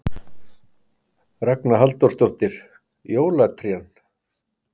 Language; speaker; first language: Icelandic; native; Icelandic